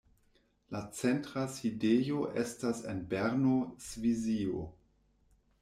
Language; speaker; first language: Esperanto; non-native, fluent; German